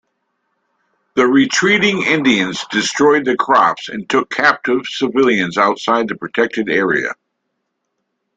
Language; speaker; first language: English; native; English